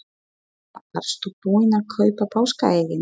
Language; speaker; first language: Icelandic; non-native, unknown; Polish